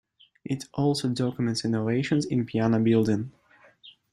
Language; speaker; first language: English; non-native, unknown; Russian